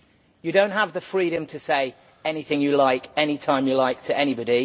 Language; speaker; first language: English; native; English